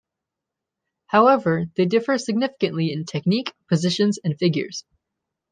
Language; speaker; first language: English; native; English